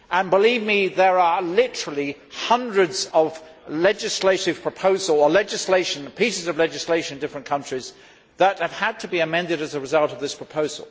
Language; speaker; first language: English; native; English